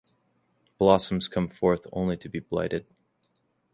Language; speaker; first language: English; native; English